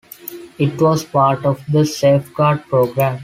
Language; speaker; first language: English; non-native, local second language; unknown